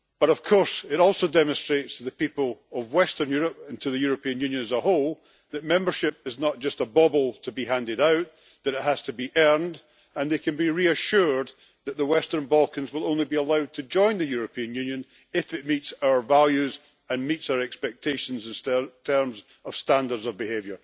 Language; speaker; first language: English; native; English